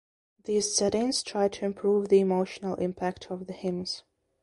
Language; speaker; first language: English; non-native, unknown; Belarusian